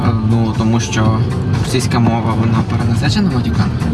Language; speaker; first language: Ukrainian; native; Ukrainian